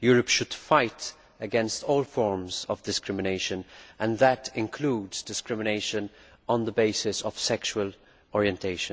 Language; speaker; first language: English; non-native, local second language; Maltese